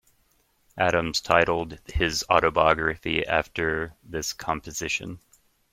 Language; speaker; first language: English; native; English